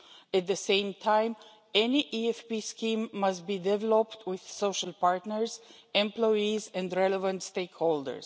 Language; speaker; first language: English; non-native, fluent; Romanian